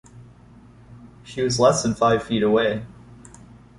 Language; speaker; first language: English; native; English